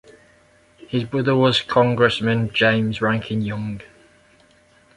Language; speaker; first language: English; native; English